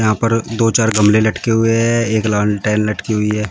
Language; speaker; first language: Hindi; native; Hindi